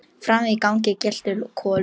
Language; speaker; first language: Icelandic; non-native, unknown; Polish